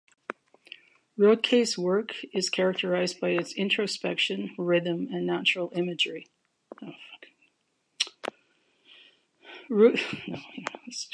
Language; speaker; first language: English; native; English